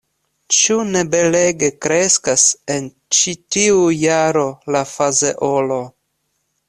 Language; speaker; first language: Esperanto; non-native, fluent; Russian